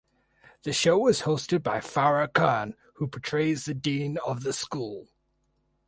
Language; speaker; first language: English; native; English